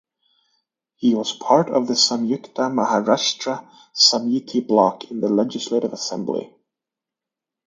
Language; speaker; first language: English; native; English